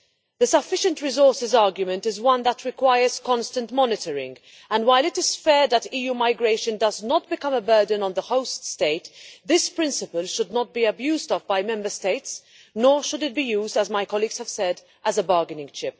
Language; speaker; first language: English; non-native, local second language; Maltese